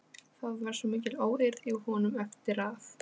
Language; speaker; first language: Icelandic; non-native, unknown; Polish